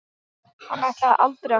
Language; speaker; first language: Icelandic; non-native, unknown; English